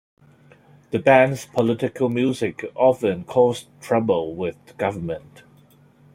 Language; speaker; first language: English; non-native, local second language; Cantonese